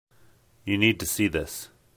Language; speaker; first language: English; native; English